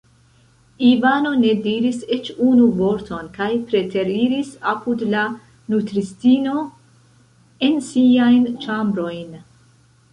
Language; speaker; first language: Esperanto; non-native, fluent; Central Kurdish